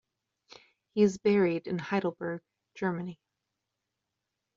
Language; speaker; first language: English; native; English